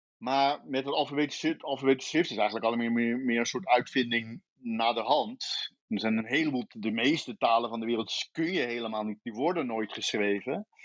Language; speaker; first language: Dutch; native; Dutch